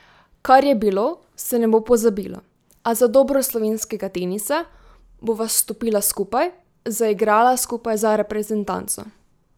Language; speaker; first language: Slovenian; native; Slovenian